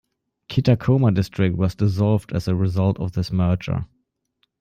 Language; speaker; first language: English; non-native, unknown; German